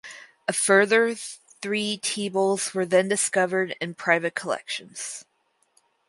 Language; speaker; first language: English; native; English